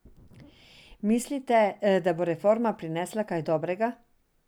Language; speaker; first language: Slovenian; non-native, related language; Serbian